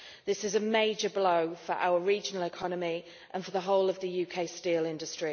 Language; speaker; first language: English; native; English